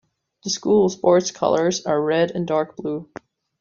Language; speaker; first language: English; non-native, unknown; German